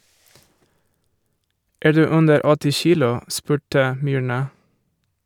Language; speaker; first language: Norwegian; non-native, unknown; Portuguese